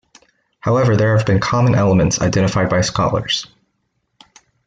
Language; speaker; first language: English; native; English